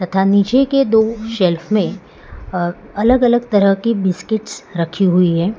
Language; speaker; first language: Hindi; non-native, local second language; Gujarati